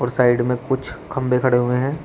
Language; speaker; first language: Hindi; native; Hindi